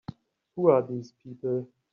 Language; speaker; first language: English; native; English